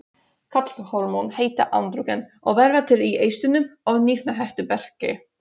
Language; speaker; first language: Icelandic; non-native, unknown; Polish